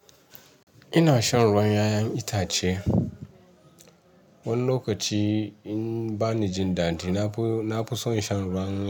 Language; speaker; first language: Hausa; non-native, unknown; Yoruba